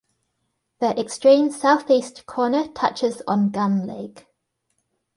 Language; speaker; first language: English; native; English